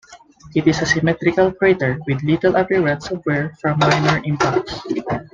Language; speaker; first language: English; non-native, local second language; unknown